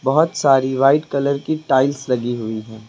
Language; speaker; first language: Hindi; native; Hindi